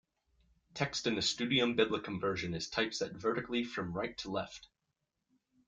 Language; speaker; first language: English; native; English